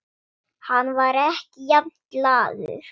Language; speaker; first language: Icelandic; non-native, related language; Swedish